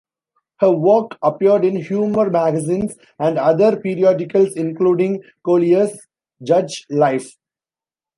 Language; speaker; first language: English; non-native, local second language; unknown